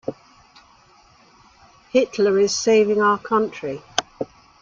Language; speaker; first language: English; native; English